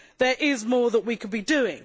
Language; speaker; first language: English; native; English